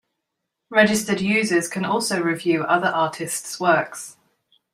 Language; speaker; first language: English; native; English